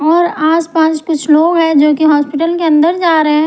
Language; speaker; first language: Hindi; non-native, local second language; Punjabi